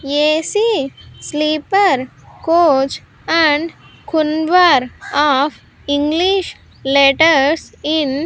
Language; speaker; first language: English; non-native, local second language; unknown